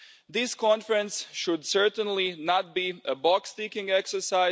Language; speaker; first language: English; non-native, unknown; Croatian